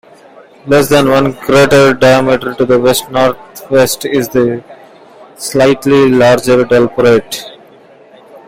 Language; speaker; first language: English; non-native, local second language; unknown